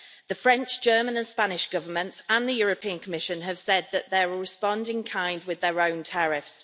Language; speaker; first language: English; native; English